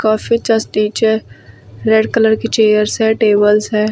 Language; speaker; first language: Hindi; native; Hindi